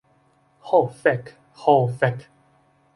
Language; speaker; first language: Esperanto; non-native, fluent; Chinese